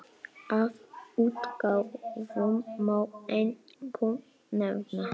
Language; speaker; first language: Icelandic; non-native, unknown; Polish